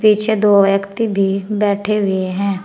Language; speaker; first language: Hindi; native; Hindi